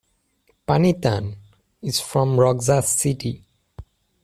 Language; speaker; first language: English; native; English